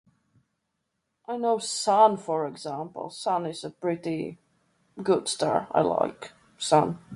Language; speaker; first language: English; non-native, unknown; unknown